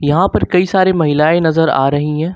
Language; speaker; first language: Hindi; native; Hindi